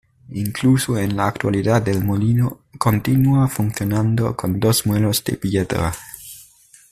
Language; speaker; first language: Spanish; native; Spanish